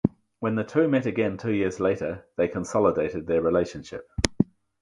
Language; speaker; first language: English; native; English